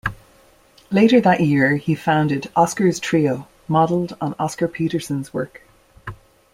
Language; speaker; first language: English; native; English